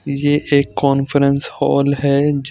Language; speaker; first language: Hindi; non-native, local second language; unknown